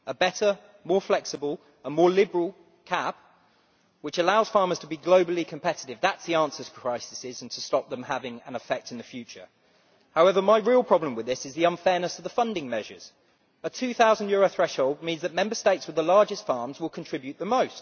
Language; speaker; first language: English; native; English